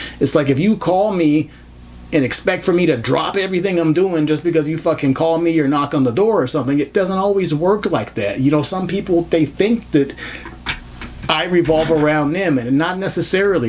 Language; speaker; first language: English; native; English